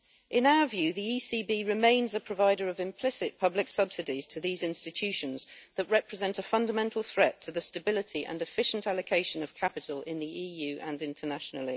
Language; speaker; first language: English; native; English